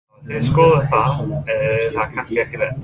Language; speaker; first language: Icelandic; non-native, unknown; English